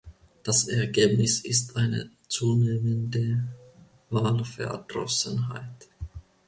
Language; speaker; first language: German; non-native, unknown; Finnish